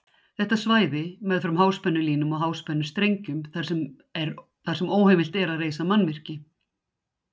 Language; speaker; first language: Icelandic; native; Icelandic